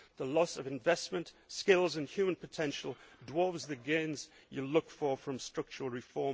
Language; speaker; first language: English; native; English